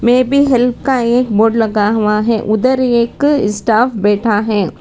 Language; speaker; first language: Hindi; non-native, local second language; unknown